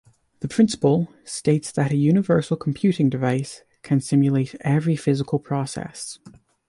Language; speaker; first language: English; native; English